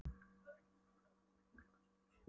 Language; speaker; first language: Icelandic; non-native, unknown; Polish